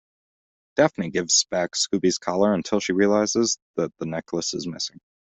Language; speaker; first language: English; native; English